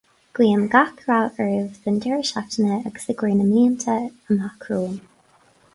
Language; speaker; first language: Irish; non-native, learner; English